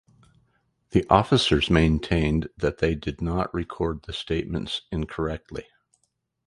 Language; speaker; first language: English; native; English